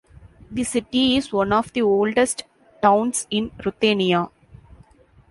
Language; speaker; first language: English; non-native, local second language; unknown